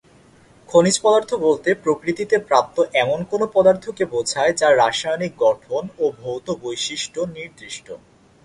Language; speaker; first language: Bangla; native; Bangla